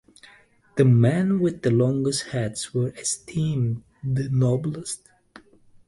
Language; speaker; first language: English; native; English